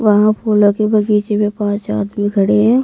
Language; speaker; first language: Hindi; native; Hindi